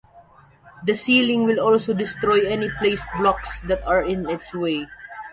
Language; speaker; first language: English; non-native, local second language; Waray